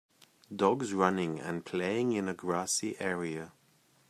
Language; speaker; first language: English; native; English